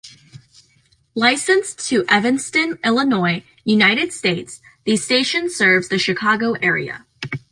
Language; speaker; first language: English; native; English